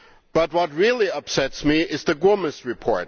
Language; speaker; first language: English; non-native, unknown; German